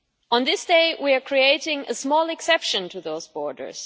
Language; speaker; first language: English; non-native, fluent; German